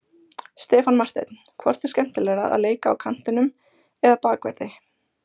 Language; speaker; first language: Icelandic; native; Icelandic